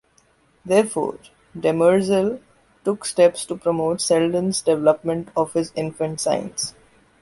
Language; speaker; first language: English; non-native, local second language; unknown